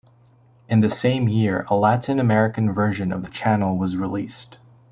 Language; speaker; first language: English; native; English